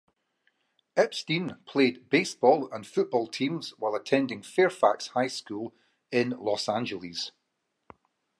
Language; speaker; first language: English; native; English